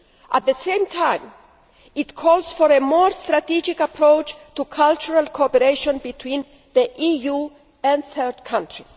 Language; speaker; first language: English; non-native, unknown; Greek